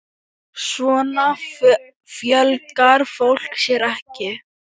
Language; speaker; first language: Icelandic; non-native, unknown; Thai